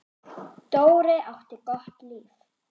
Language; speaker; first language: Icelandic; non-native, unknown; German